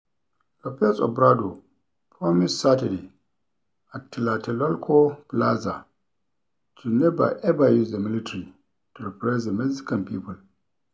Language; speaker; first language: English; non-native, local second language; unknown